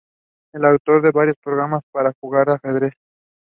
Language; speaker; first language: English; non-native, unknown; Spanish